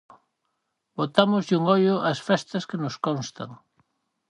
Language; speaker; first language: Galician; native; Galician